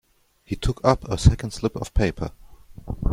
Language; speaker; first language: English; non-native, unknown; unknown